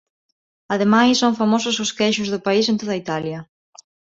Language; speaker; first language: Galician; non-native, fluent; Spanish